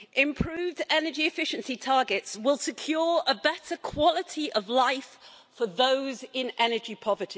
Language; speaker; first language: English; native; English